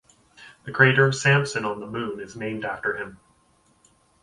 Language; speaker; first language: English; native; English